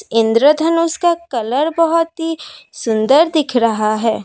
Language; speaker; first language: Hindi; non-native, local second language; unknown